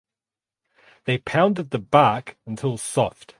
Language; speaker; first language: English; native; English